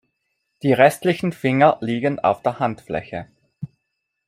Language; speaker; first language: German; non-native, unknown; Italian